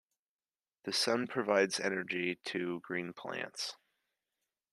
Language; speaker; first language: English; native; English